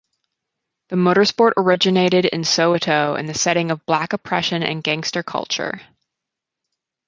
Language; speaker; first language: English; native; English